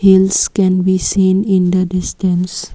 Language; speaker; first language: English; non-native, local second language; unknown